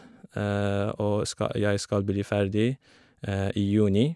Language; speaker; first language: Norwegian; non-native, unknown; Kurdish